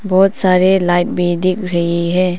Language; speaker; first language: Hindi; non-native, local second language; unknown